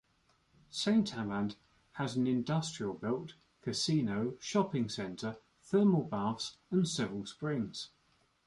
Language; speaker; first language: English; native; English